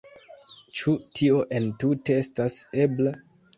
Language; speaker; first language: Esperanto; non-native, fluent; Kinyarwanda